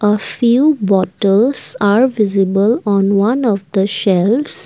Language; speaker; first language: English; non-native, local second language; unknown